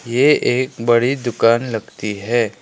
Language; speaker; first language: Hindi; non-native, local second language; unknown